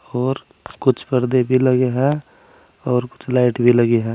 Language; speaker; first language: Hindi; native; Hindi